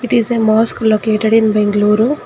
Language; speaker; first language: English; non-native, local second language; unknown